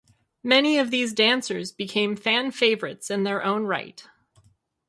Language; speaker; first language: English; native; English